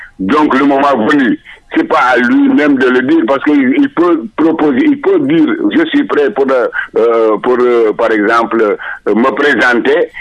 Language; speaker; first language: French; non-native, local second language; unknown